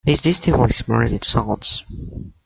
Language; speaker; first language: English; native; English